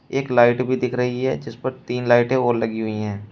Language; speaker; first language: Hindi; native; Hindi